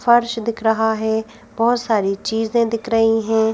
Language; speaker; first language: Hindi; native; Hindi